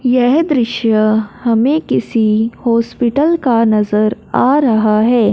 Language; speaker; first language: Hindi; non-native, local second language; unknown